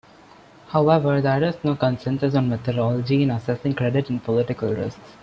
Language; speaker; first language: English; non-native, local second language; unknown